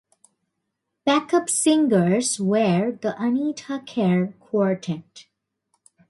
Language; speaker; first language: English; non-native, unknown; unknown